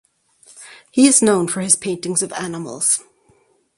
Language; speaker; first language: English; native; English